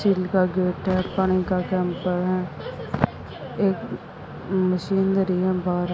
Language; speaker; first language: Hindi; native; Hindi